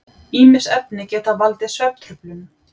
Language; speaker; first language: Icelandic; native; Icelandic